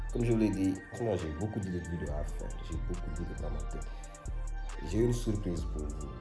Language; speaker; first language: French; non-native, local second language; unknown